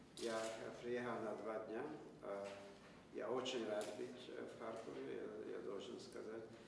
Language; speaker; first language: Russian; non-native, fluent; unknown